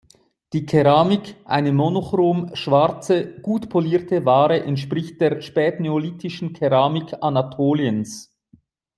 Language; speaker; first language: German; native; German